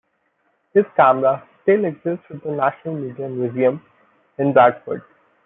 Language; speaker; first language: English; non-native, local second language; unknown